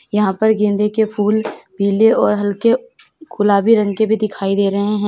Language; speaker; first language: Hindi; native; Hindi